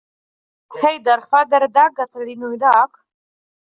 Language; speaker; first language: Icelandic; non-native, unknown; Polish